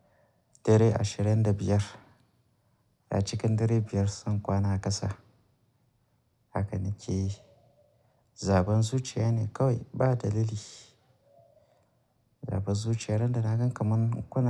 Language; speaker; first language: Hausa; native; Hausa